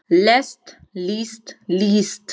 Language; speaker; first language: Icelandic; non-native, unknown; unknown